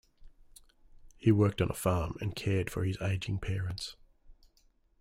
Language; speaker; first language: English; native; English